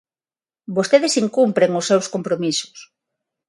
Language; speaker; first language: Galician; non-native, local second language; Spanish